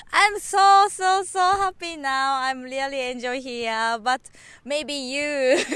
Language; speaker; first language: English; non-native, learner; Japanese